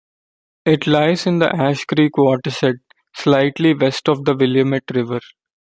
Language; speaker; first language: English; non-native, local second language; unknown